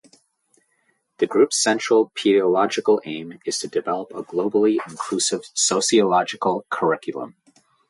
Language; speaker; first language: English; native; English